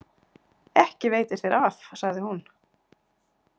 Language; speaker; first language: Icelandic; native; Icelandic